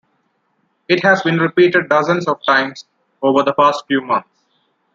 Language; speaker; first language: English; non-native, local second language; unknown